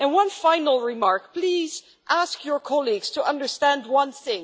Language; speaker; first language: English; non-native, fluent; Dutch